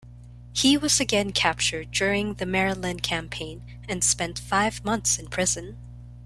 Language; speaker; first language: English; non-native, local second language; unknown